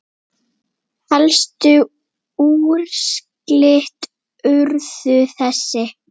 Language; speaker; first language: Icelandic; native; Icelandic